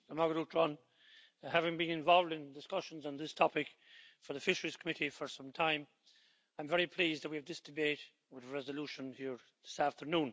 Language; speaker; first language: English; native; English